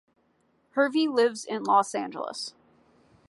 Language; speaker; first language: English; native; English